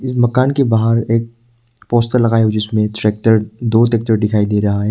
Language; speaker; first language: Hindi; non-native, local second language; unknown